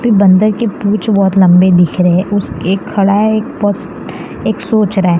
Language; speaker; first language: Hindi; non-native, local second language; Gujarati